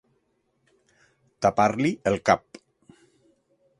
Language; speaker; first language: Catalan; non-native, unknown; Spanish